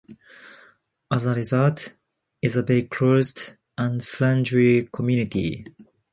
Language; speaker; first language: English; non-native, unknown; Japanese